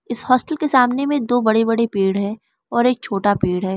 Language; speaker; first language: Hindi; non-native, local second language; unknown